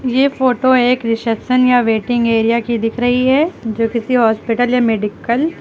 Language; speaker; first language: Hindi; native; Hindi